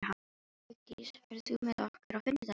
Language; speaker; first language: Icelandic; non-native, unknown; Filipino